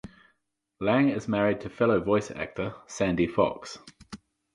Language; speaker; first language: English; native; English